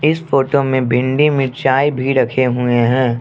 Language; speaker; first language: Hindi; non-native, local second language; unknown